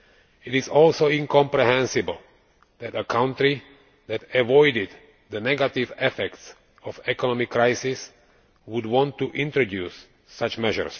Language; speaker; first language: English; non-native, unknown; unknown